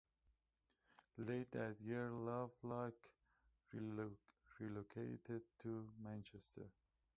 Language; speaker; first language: English; native; English